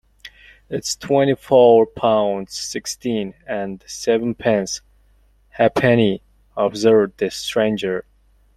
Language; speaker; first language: English; non-native, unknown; Mongolian